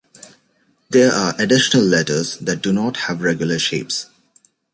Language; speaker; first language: English; native; English